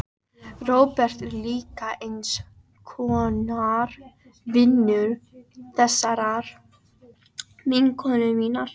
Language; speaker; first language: Icelandic; native; Icelandic